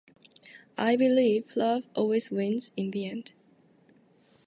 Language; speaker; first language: English; non-native, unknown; Japanese